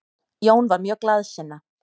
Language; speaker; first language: Icelandic; native; Icelandic